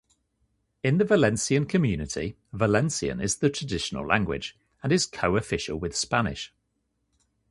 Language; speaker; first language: English; native; English